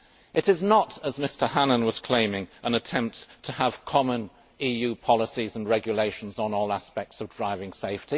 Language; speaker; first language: English; native; English